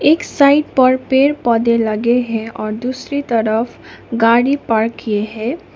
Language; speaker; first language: Hindi; non-native, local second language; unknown